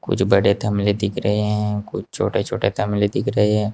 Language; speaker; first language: Hindi; native; Hindi